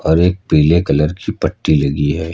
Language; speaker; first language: Hindi; native; Hindi